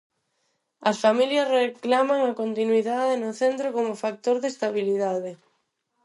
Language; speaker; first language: Galician; non-native, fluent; Spanish